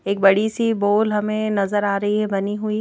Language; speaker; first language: Hindi; native; Hindi